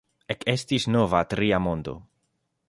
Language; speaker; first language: Esperanto; non-native, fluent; Spanish